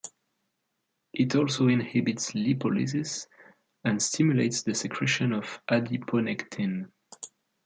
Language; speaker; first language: English; non-native, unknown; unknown